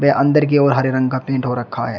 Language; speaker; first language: Hindi; native; Hindi